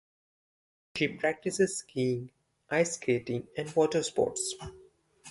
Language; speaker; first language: English; non-native, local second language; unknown